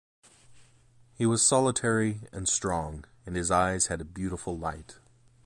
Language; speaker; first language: English; native; English